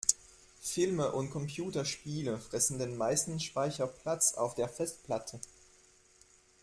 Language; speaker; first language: German; non-native, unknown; French